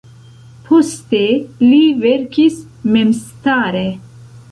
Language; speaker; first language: Esperanto; non-native, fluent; Central Kurdish